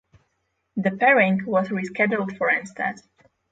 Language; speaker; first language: English; non-native, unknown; Polish